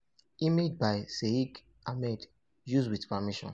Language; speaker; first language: English; non-native, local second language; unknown